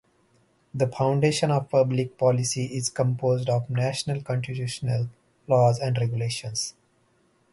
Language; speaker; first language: English; non-native, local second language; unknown